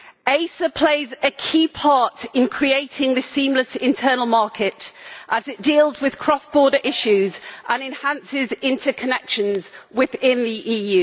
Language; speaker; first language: English; native; English